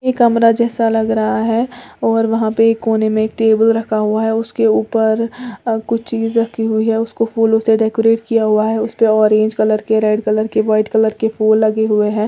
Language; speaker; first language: Hindi; native; Hindi